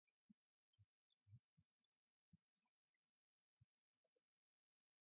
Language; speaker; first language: English; non-native, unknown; Mongolian